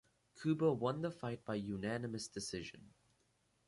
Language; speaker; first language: English; native; English